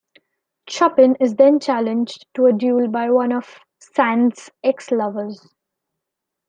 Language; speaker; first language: English; non-native, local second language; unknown